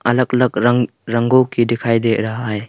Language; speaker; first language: Hindi; non-native, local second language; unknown